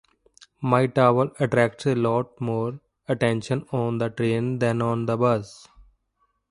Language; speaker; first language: English; non-native, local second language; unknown